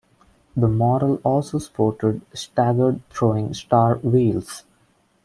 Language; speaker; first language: English; non-native, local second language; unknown